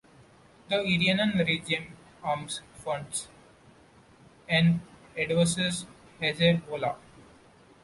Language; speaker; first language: English; non-native, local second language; Marathi